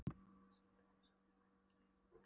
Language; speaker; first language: Icelandic; non-native, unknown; Polish